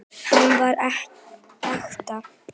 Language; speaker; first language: Icelandic; native; Icelandic